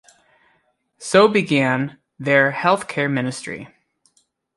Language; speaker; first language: English; native; English